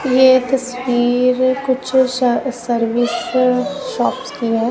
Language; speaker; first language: Hindi; non-native, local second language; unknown